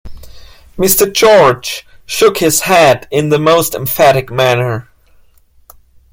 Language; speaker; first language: English; non-native, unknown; German